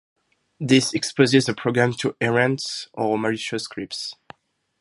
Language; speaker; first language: English; non-native, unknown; French